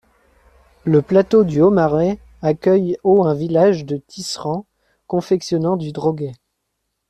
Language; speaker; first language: French; native; French